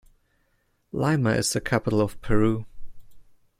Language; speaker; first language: English; non-native, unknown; German